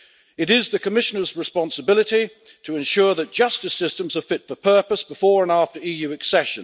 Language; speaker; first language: English; native; English